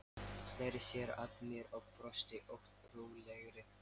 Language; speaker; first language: Icelandic; non-native, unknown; Lithuanian